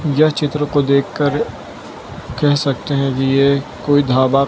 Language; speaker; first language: Hindi; non-native, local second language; Gujarati